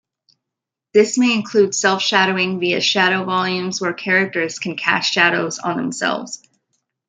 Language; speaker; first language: English; native; English